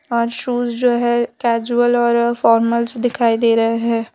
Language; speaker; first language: Hindi; non-native, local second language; Gujarati